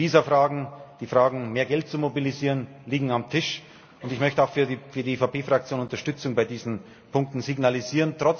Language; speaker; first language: German; native; German